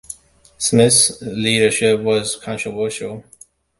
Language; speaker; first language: English; non-native, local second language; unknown